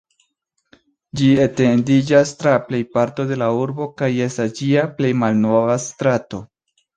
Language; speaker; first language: Esperanto; non-native, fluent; Spanish